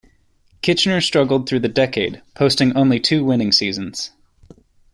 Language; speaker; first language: English; native; English